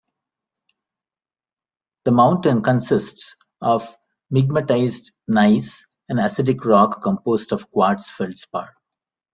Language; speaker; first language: English; non-native, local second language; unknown